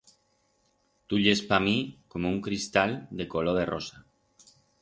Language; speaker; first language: Aragonese; non-native, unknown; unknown